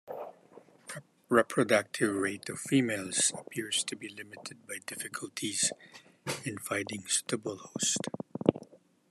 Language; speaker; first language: English; non-native, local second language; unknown